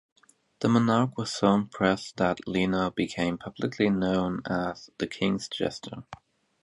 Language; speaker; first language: English; native; English